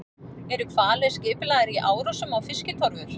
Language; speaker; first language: Icelandic; native; Icelandic